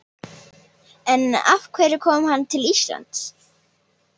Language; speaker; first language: Icelandic; native; Icelandic